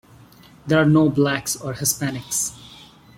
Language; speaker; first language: English; non-native, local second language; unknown